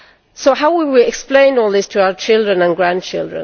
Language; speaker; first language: English; non-native, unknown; Swedish